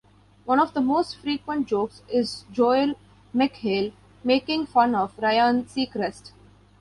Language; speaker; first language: English; non-native, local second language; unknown